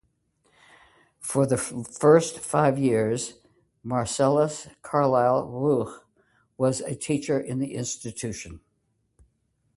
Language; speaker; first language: English; native; English